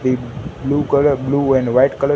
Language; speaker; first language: Hindi; non-native, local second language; Gujarati